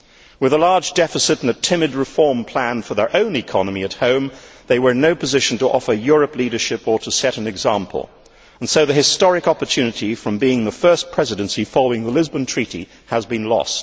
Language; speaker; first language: English; native; English